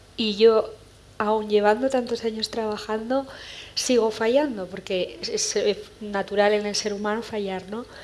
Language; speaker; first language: Spanish; early bilingual, other home language; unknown